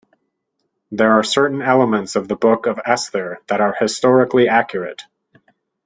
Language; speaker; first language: English; native; English